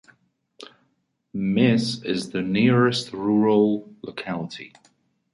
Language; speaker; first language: English; non-native, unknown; Persian